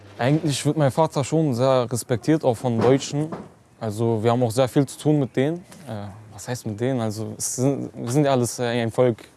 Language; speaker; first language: German; early bilingual, other home language; Turkish